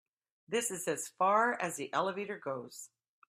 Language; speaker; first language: English; native; English